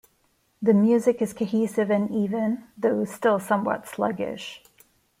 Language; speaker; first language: English; non-native, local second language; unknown